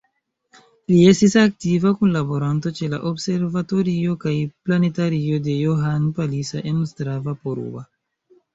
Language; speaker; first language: Esperanto; non-native, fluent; Chinese